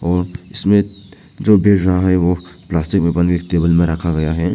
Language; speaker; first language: Hindi; non-native, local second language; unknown